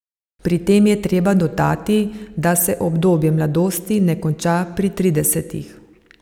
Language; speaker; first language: Slovenian; native; Slovenian